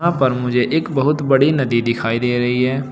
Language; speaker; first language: Hindi; native; Hindi